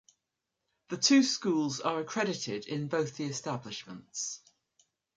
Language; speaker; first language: English; native; English